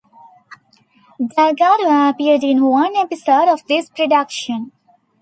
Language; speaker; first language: English; non-native, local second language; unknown